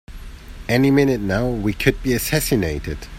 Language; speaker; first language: English; native; English